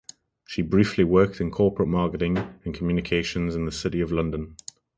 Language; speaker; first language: English; native; English